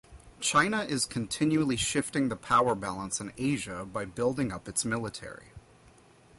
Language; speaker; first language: English; native; English